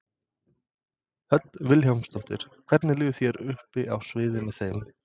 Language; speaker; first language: Icelandic; non-native, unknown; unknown